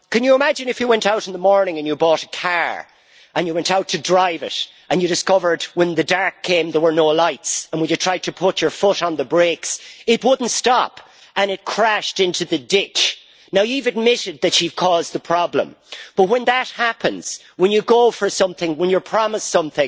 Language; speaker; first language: English; native; English